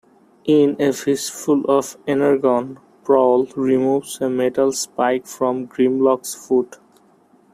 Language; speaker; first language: English; non-native, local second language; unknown